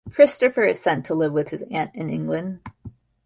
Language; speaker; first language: English; native; English